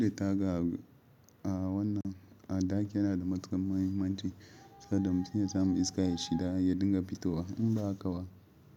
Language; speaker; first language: Hausa; non-native, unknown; Yoruba